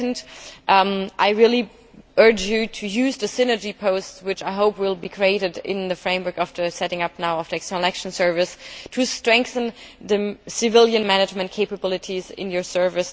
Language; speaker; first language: English; non-native, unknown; German